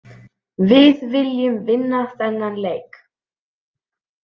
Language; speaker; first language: Icelandic; native; Icelandic